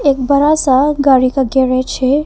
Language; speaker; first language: Hindi; early bilingual, other home language; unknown